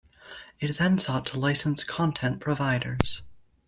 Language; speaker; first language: English; native; English